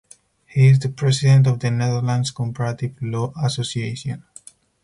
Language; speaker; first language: English; non-native, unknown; Spanish